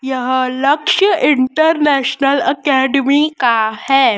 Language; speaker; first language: Hindi; native; Hindi